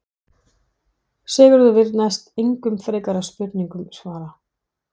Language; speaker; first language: Icelandic; non-native, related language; Danish